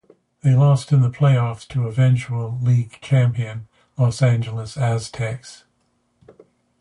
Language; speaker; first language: English; native; English